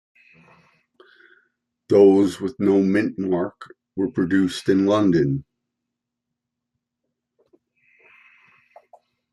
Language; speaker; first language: English; native; English